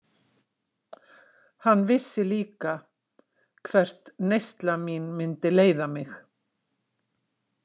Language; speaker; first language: Icelandic; native; Icelandic